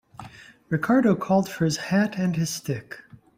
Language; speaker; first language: English; native; English